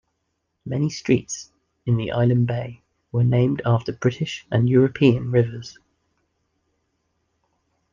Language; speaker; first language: English; native; English